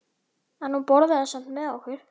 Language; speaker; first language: Icelandic; native; Icelandic